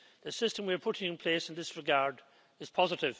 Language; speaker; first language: English; native; English